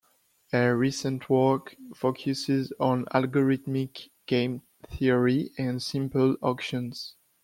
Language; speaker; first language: English; non-native, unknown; French